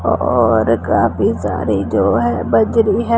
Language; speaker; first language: Hindi; non-native, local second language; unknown